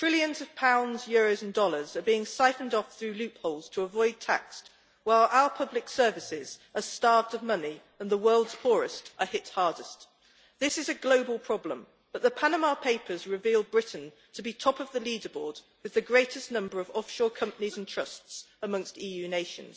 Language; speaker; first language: English; native; English